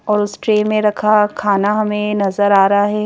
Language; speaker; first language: Hindi; native; Hindi